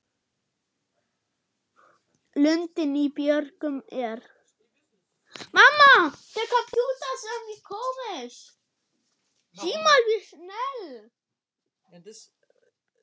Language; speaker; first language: Icelandic; non-native, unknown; German